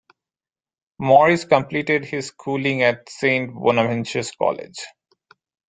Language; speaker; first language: English; non-native, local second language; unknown